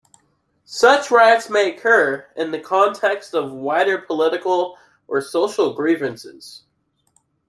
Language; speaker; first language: English; native; English